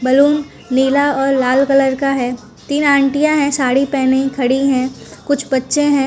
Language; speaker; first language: Hindi; non-native, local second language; Gujarati